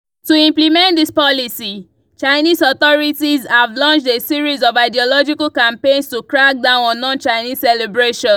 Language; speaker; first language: English; non-native, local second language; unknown